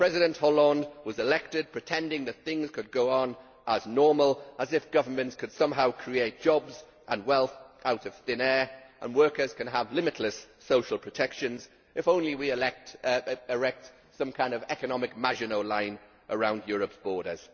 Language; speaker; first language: English; native; English